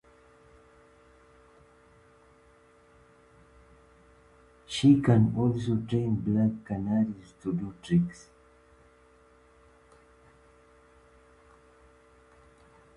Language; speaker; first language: English; native; English